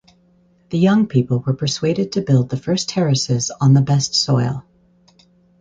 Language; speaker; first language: English; native; English